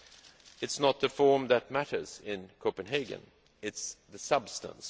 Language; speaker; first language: English; non-native, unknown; Swedish